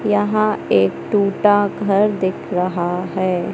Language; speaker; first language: Hindi; native; Hindi